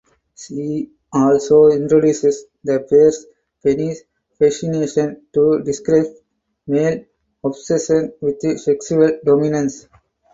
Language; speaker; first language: English; non-native, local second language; Tamil